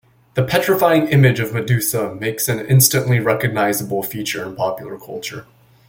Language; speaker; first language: English; native; English